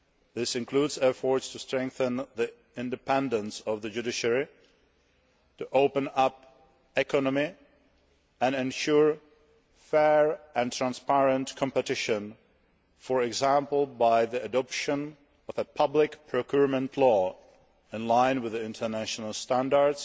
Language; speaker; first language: English; non-native, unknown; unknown